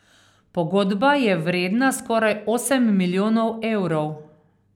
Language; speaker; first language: Slovenian; native; Slovenian